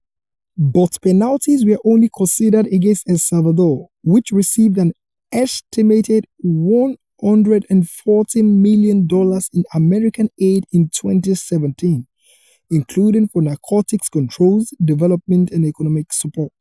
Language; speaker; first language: English; non-native, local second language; Yoruba